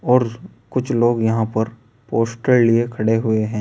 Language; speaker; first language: Hindi; native; Hindi